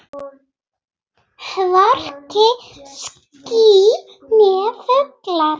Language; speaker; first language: Icelandic; native; Icelandic